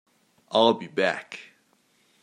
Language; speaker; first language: English; non-native, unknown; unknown